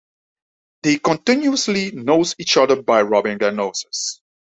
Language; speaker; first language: English; non-native, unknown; Dutch